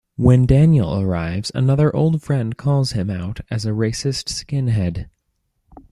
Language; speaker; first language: English; native; English